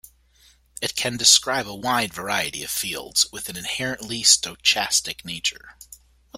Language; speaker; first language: English; native; English